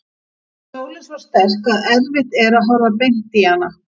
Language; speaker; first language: Icelandic; native; Icelandic